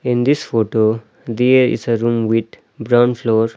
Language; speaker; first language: English; non-native, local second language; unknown